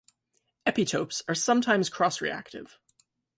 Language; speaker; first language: English; native; English